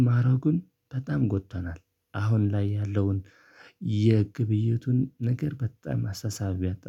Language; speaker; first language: Amharic; non-native, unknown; Tigrinya